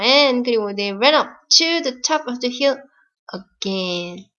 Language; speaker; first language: English; non-native, fluent; Korean